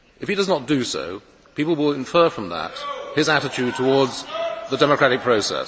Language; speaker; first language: English; native; English